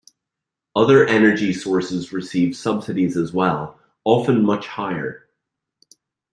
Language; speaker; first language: English; native; English